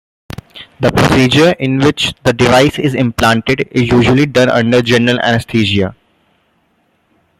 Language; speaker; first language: English; non-native, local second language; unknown